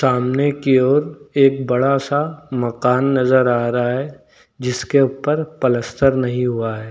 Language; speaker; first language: Hindi; native; Hindi